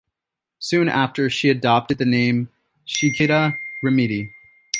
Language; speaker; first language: English; native; English